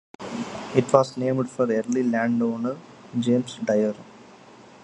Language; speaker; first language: English; non-native, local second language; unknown